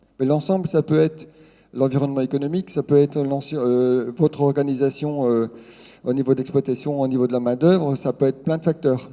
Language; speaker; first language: French; non-native, local second language; Swiss German